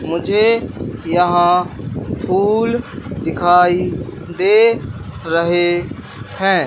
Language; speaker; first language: Hindi; native; Hindi